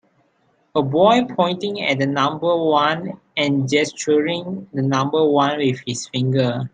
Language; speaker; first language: English; non-native, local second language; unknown